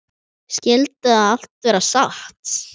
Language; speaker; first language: Icelandic; native; Icelandic